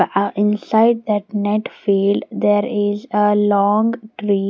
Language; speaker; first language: English; non-native, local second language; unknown